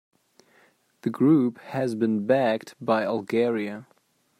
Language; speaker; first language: English; non-native, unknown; German